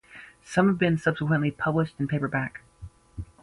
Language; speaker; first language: English; native; English